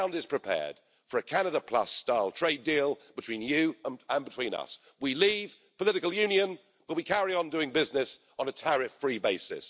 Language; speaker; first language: English; native; English